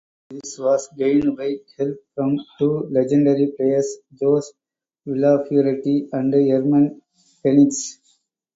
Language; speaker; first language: English; non-native, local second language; Tamil